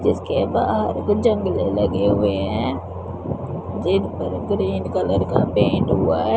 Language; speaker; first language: Hindi; non-native, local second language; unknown